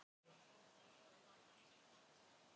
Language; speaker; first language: Icelandic; non-native, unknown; Thai